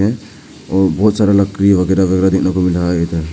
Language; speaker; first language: Hindi; non-native, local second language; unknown